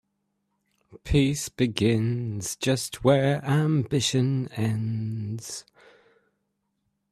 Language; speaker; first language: English; native; English